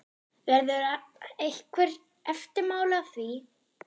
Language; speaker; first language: Icelandic; non-native, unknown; German